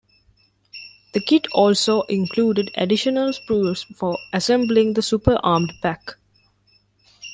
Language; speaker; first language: English; non-native, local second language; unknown